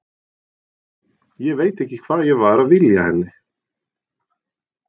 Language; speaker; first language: Icelandic; non-native, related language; Norwegian